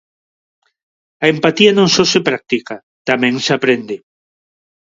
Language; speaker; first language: Galician; non-native, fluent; Spanish